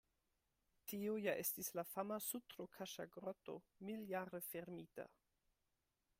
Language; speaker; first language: Esperanto; non-native, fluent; German